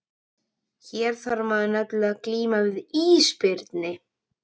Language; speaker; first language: Icelandic; native; Icelandic